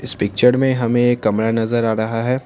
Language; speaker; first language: Hindi; non-native, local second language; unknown